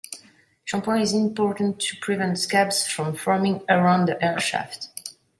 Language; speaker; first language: English; non-native, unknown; French